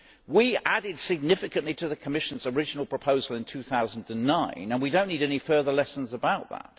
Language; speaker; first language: English; native; English